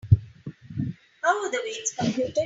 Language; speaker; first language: English; non-native, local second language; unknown